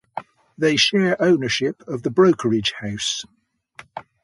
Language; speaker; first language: English; native; English